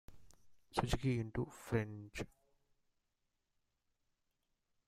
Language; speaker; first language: English; non-native, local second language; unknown